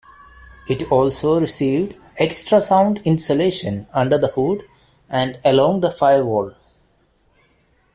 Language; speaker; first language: English; non-native, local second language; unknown